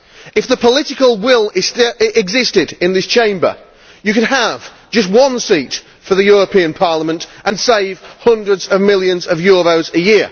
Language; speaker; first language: English; native; English